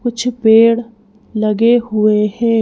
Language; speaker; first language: Hindi; native; Hindi